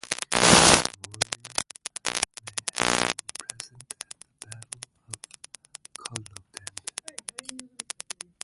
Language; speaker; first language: English; native; English